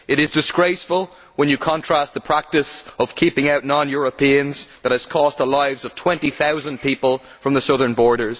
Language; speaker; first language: English; native; English